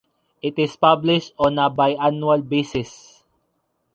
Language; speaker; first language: English; non-native, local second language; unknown